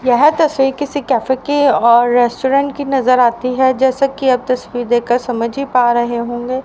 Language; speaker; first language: Hindi; native; Hindi